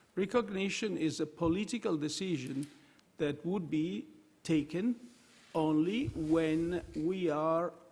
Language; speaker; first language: English; non-native, fluent; Italian